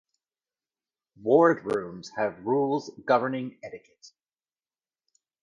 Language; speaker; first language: English; native; English